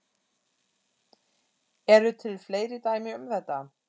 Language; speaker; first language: Icelandic; non-native, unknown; German